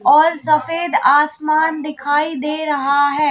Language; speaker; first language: Hindi; native; Hindi